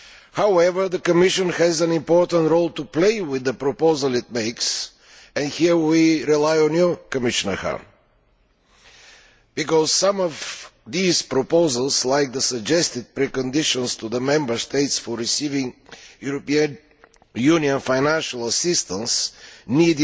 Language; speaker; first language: English; non-native, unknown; Bulgarian